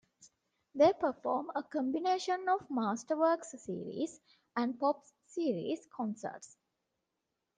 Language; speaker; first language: English; non-native, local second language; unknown